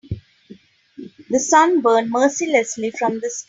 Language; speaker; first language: English; non-native, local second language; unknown